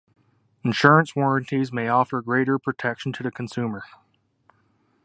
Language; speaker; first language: English; native; English